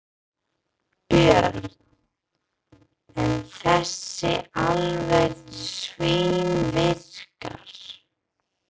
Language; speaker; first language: Icelandic; non-native, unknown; English